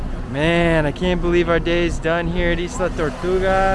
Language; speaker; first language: English; native; English